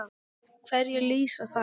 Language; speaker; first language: Icelandic; non-native, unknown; English